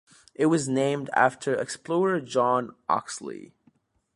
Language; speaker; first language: English; native; English